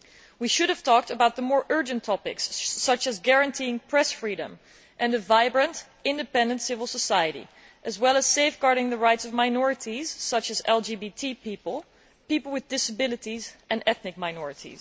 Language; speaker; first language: English; non-native, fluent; Dutch